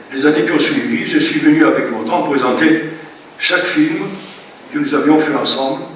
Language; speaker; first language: French; non-native, fluent; Greek